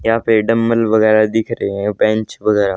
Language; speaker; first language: Hindi; native; Hindi